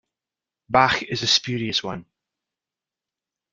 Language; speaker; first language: English; native; English